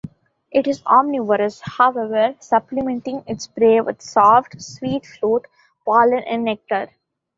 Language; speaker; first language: English; non-native, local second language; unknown